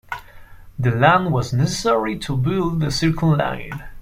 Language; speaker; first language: English; non-native, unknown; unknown